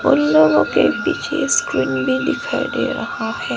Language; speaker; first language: Hindi; non-native, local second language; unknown